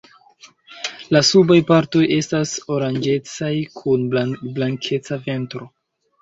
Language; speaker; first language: Esperanto; non-native, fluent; Chinese